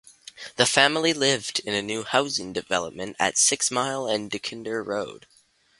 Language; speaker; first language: English; native; English